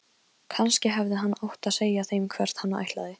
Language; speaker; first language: Icelandic; non-native, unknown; Polish